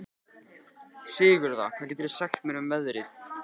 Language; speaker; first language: Icelandic; native; Icelandic